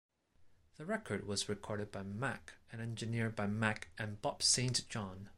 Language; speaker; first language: English; non-native, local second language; Cantonese